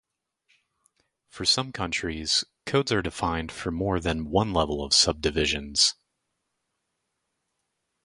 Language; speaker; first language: English; native; English